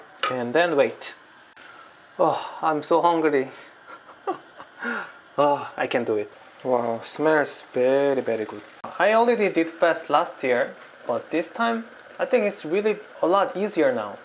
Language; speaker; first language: English; non-native, learner; Korean